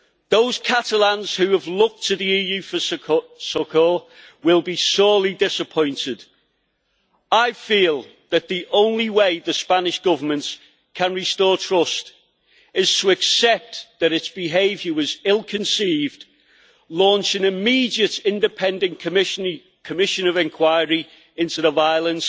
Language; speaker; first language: English; native; English